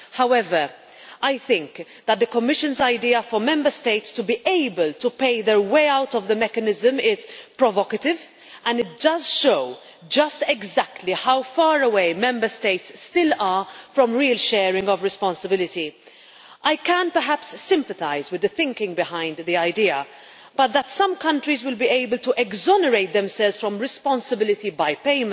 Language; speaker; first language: English; non-native, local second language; Maltese